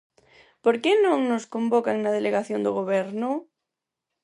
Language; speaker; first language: Galician; non-native, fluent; Spanish